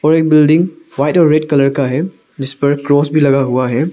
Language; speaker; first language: Hindi; non-native, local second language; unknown